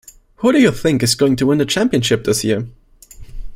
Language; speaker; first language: English; non-native, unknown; German